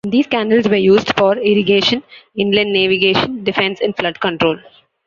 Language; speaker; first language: English; non-native, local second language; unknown